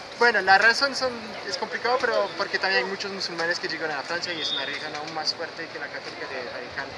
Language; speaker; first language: Spanish; non-native, fluent; French